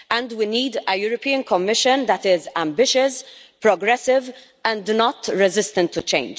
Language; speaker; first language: English; non-native, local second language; Maltese